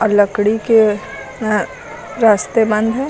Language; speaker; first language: Hindi; native; Hindi